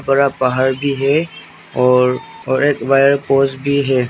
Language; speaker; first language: Hindi; non-native, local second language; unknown